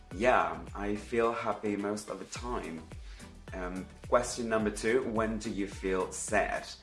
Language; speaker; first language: English; non-native, fluent; Spanish